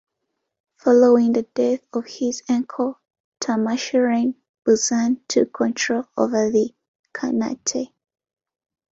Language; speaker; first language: English; non-native, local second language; Ganda